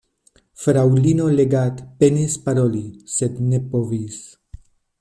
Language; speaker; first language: Esperanto; non-native, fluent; Spanish